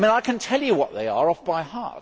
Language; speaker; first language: English; native; English